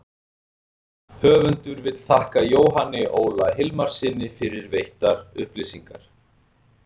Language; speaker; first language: Icelandic; native; Icelandic